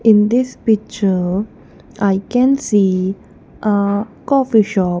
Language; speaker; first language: English; non-native, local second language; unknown